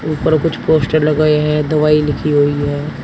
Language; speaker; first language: Hindi; native; Hindi